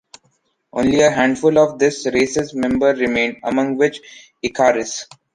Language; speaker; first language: English; non-native, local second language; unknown